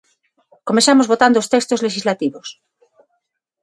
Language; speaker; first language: Galician; non-native, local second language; Spanish